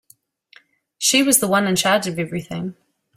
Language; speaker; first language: English; native; English